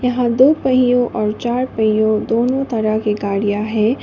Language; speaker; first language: Hindi; non-native, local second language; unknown